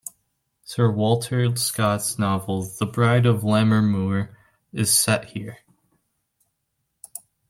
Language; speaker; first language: English; native; English